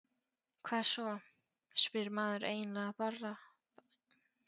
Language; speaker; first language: Icelandic; non-native, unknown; Polish